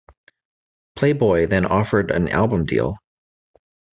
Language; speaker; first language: English; native; English